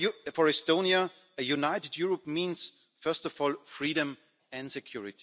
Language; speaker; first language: English; non-native, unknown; German